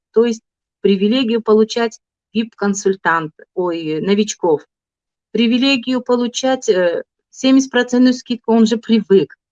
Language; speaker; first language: Russian; non-native, local second language; Tajik